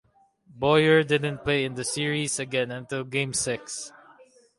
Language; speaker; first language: English; non-native, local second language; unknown